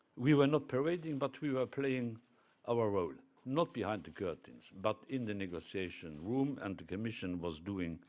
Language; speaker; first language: English; non-native, fluent; Luxembourgish